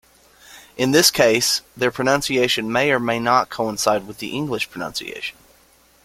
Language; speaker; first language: English; native; English